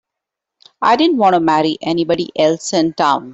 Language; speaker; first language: English; non-native, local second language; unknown